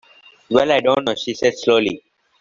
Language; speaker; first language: English; non-native, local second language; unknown